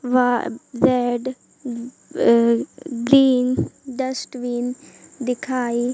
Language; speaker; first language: Hindi; native; Hindi